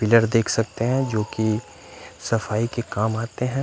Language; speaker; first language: Hindi; non-native, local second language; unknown